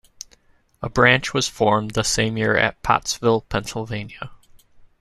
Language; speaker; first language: English; native; English